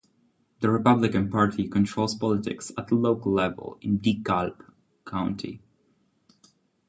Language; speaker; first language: English; non-native, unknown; Czech